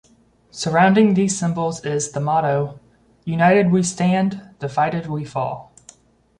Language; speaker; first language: English; native; English